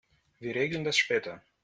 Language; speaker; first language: German; non-native, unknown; Russian